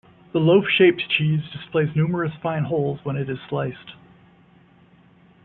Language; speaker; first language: English; native; English